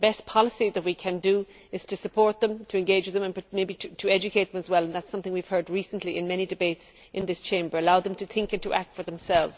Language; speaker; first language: English; native; English